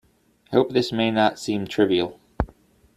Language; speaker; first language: English; native; English